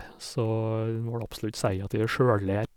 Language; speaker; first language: Norwegian; native; Norwegian